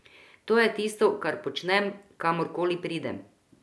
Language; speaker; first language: Slovenian; non-native, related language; Croatian